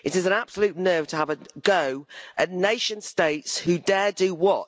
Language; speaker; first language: English; native; English